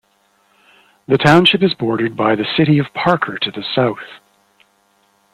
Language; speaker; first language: English; native; English